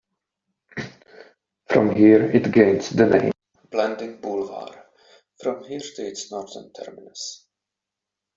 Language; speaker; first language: English; non-native, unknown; Czech